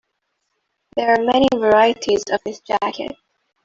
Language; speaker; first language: English; non-native, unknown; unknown